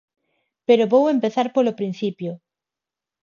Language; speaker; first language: Galician; non-native, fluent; Spanish